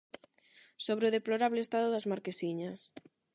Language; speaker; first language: Galician; non-native, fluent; Spanish